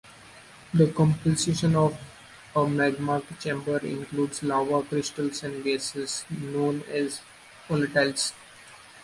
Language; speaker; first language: English; non-native, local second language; Marathi